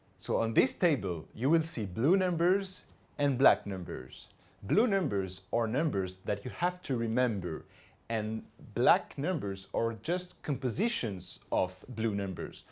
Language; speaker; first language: English; non-native, fluent; French